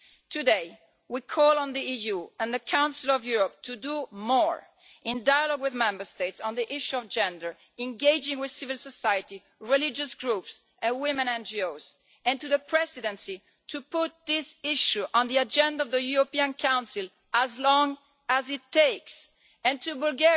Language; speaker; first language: English; non-native, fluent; Italian